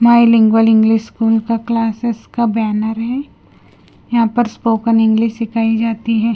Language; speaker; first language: Hindi; non-native, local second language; Punjabi